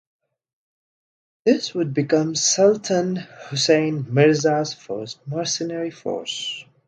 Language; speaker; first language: English; non-native, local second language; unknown